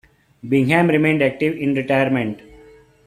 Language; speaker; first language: English; non-native, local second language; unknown